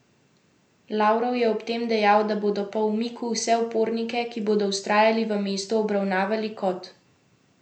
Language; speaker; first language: Slovenian; native; Slovenian